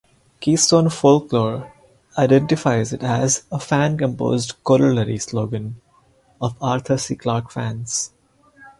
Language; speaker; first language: English; non-native, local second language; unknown